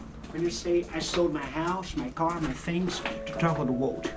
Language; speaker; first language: English; non-native, fluent; Portuguese